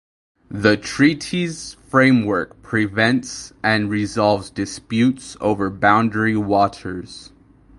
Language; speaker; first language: English; native; English